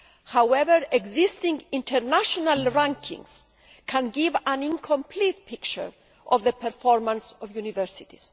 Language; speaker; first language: English; non-native, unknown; Greek